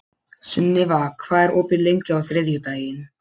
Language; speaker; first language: Icelandic; non-native, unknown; Polish